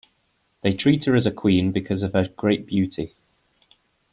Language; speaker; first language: English; native; English